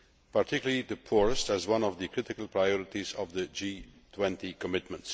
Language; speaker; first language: English; non-native, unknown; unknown